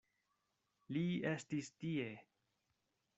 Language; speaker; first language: Esperanto; non-native, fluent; Spanish